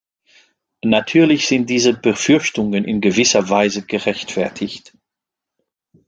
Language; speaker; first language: German; non-native, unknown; French